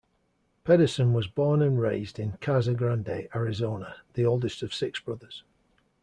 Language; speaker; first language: English; native; English